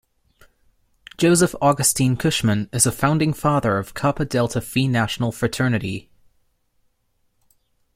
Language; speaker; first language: English; non-native, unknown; German